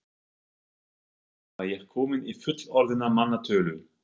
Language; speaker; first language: Icelandic; non-native, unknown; German